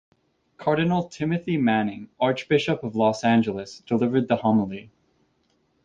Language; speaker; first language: English; native; English